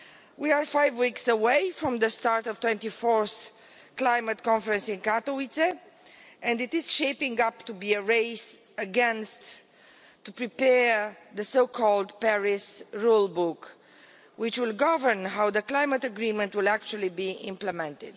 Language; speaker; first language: English; non-native, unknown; Romanian